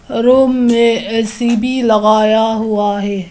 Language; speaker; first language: Hindi; early bilingual, other home language; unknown